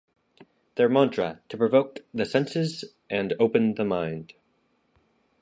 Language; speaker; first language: English; native; English